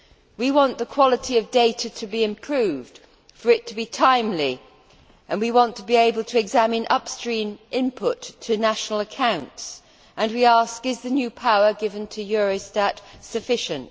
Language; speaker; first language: English; native; English